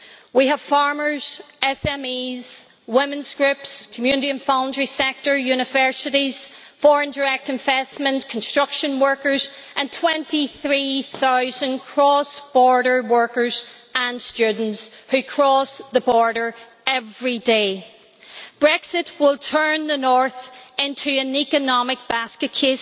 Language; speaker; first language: English; native; English